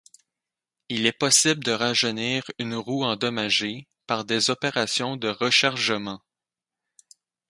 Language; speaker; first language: French; native; French